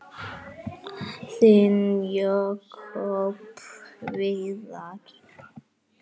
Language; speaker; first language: Icelandic; native; Icelandic